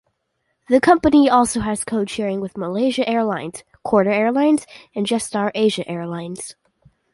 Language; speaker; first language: English; native; English